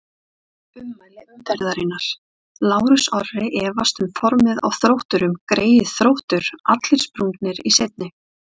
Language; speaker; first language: Icelandic; native; Icelandic